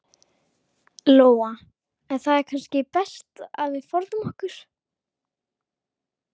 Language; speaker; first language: Icelandic; native; Icelandic